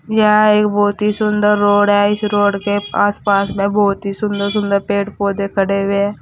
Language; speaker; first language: Hindi; native; Hindi